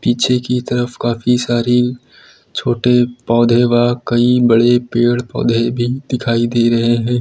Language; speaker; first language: Hindi; native; Hindi